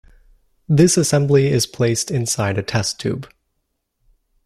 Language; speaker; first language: English; native; English